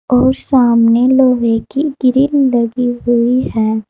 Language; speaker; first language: Hindi; native; Hindi